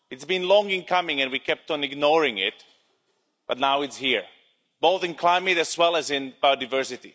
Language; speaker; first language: English; non-native, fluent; Slovak